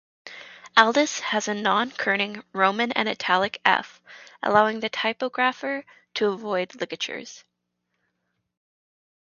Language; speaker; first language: English; native; English